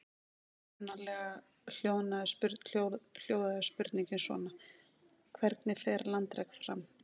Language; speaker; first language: Icelandic; native; Icelandic